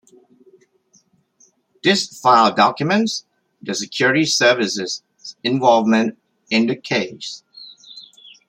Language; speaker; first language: English; native; English